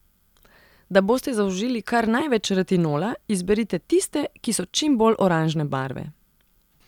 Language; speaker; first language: Slovenian; non-native, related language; Serbian